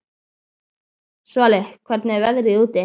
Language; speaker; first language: Icelandic; native; Icelandic